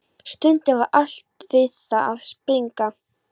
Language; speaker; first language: Icelandic; non-native, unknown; Polish